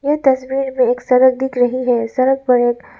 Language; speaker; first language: Hindi; non-native, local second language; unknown